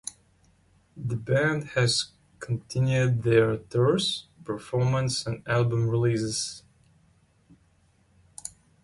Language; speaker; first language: English; non-native, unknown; Ukrainian